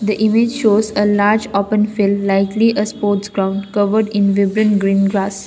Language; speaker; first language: English; non-native, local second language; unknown